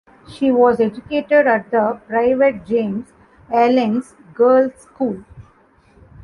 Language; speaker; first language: English; non-native, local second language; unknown